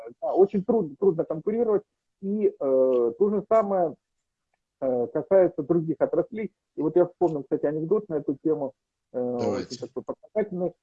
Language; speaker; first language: Russian; native; Russian